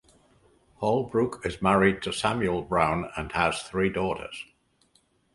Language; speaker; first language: English; native; English